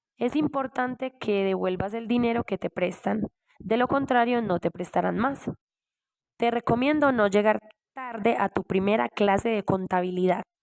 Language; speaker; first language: Spanish; non-native, learner; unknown